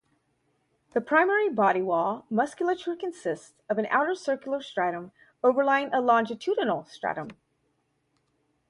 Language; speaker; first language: English; native; English